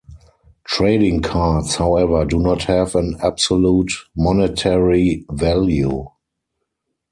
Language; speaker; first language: English; non-native, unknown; German